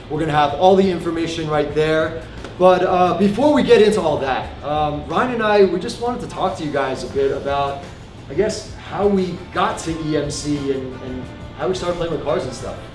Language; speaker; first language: English; early bilingual, other home language; Chinese